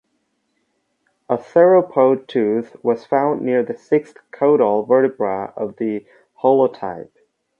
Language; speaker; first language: English; non-native, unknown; Bangla